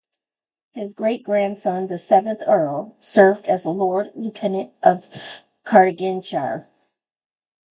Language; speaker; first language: English; native; English